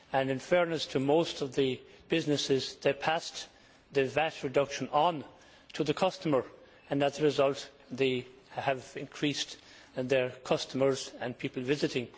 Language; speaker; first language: English; native; English